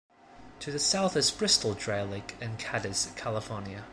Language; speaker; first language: English; non-native, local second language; Cantonese